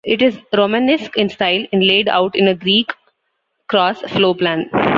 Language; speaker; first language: English; non-native, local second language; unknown